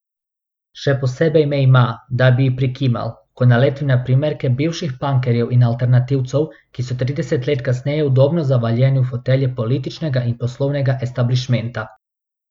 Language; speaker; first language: Slovenian; non-native, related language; Bosnian